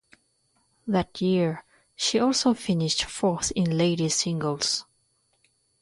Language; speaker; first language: English; non-native, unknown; French